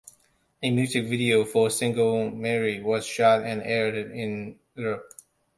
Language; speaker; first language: English; non-native, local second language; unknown